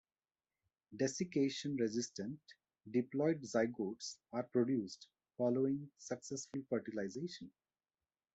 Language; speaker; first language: English; non-native, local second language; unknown